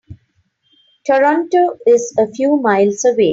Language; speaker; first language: English; non-native, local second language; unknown